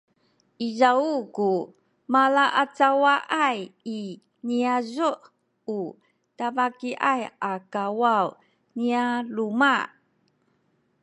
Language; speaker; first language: Sakizaya; non-native, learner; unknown